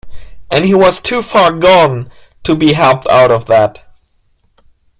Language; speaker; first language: English; non-native, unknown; German